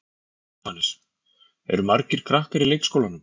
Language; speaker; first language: Icelandic; native; Icelandic